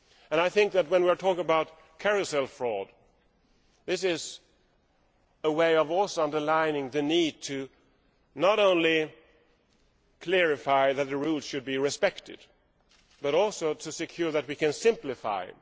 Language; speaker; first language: English; non-native, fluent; Swedish